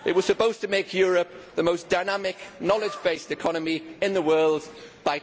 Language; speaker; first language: English; native; English